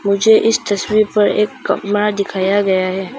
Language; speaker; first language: Hindi; non-native, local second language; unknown